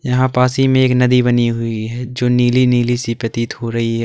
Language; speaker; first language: Hindi; native; Hindi